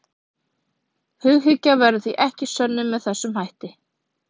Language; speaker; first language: Icelandic; native; Icelandic